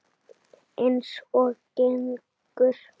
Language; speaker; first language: Icelandic; native; Icelandic